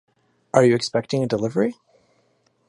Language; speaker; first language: English; native; English